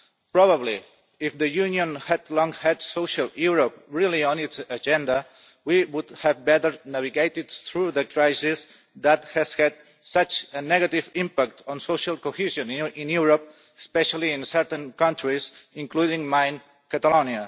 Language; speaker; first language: English; non-native, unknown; Catalan